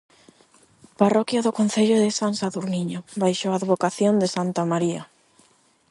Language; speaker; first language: Galician; non-native, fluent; Spanish